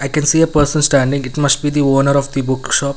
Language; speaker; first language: English; non-native, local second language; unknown